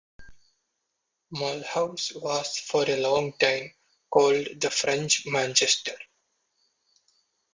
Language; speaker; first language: English; non-native, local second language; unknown